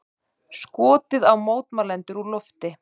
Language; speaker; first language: Icelandic; native; Icelandic